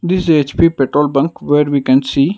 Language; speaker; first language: English; non-native, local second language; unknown